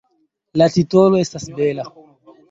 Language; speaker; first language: Esperanto; non-native, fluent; Chinese